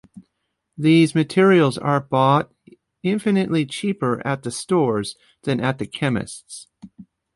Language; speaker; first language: English; native; English